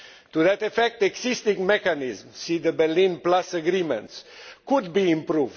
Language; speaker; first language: English; non-native, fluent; Romanian